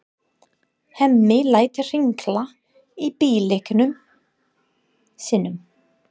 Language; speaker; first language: Icelandic; non-native, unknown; English